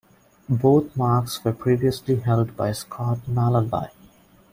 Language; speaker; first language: English; non-native, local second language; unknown